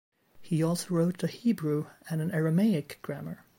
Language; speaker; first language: English; native; English